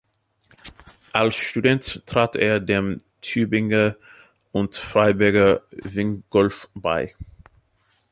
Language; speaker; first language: German; non-native, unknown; English